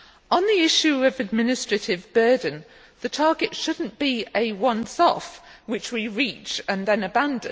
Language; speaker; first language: English; native; English